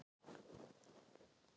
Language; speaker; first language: Icelandic; non-native, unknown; Thai